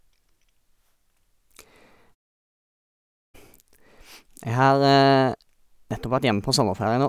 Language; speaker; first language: Norwegian; native; Norwegian